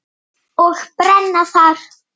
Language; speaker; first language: Icelandic; native; Icelandic